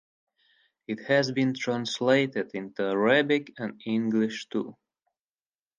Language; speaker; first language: English; non-native, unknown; Russian